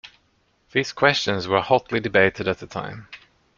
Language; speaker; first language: English; non-native, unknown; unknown